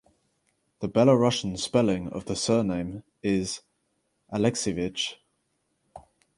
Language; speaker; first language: English; native; English